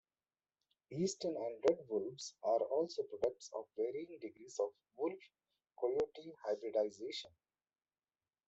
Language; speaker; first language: English; non-native, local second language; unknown